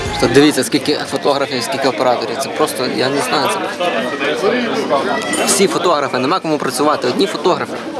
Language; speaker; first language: Ukrainian; native; Ukrainian